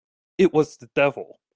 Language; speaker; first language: English; native; English